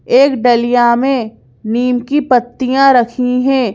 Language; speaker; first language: Hindi; native; Hindi